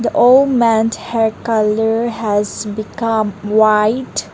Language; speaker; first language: English; non-native, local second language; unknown